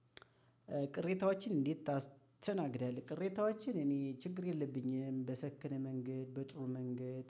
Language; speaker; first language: Amharic; native; Amharic